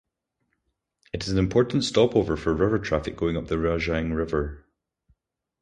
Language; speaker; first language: English; native; English